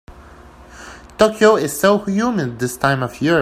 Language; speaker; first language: English; native; English